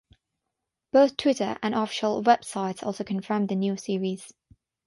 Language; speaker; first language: English; non-native, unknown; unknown